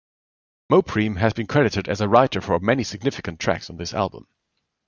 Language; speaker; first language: English; non-native, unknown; German